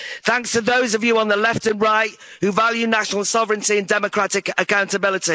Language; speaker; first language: English; native; English